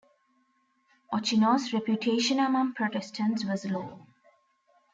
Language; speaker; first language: English; non-native, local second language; Tamil